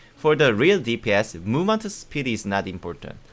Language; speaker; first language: English; non-native, learner; Korean